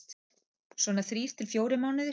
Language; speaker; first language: Icelandic; native; Icelandic